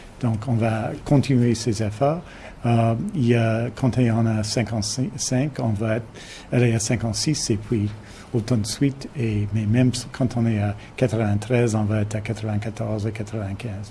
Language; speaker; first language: French; non-native, fluent; English